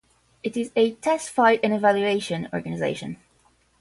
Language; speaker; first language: English; non-native, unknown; Portuguese